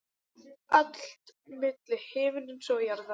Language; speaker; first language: Icelandic; non-native, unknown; English